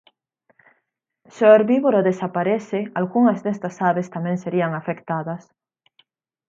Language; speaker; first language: Galician; native; Galician